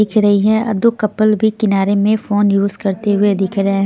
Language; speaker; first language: Hindi; non-native, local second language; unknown